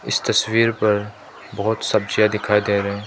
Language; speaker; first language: Hindi; non-native, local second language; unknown